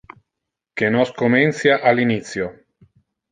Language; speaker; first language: Interlingua; non-native, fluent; Italian